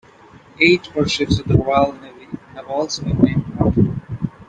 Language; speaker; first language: English; non-native, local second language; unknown